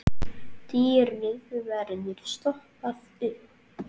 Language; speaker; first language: Icelandic; native; Icelandic